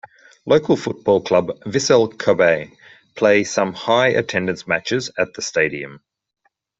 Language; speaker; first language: English; native; English